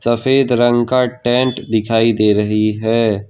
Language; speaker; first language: Hindi; non-native, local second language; Gujarati